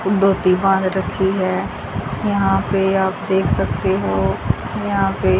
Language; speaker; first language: Hindi; native; Hindi